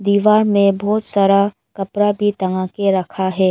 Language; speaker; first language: Hindi; non-native, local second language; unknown